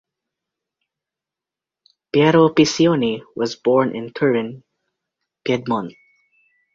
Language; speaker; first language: English; native; English